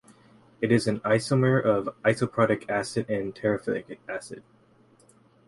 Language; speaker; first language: English; native; English